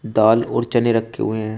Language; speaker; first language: Hindi; native; Hindi